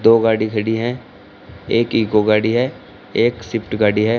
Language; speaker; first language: Hindi; native; Hindi